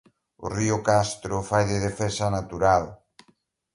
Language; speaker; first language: Galician; native; Galician